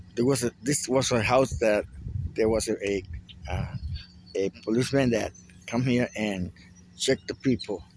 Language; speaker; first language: English; non-native, fluent; Spanish